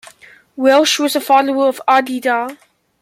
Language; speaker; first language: English; native; English